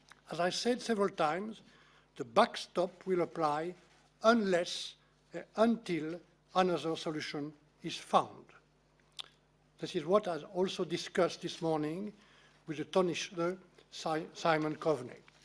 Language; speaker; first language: English; non-native, fluent; French